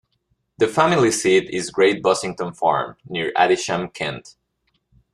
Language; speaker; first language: English; non-native, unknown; Spanish